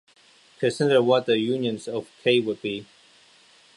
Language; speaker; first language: English; non-native, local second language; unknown